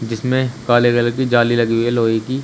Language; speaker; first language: Hindi; native; Hindi